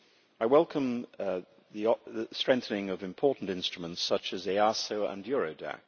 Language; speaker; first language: English; native; English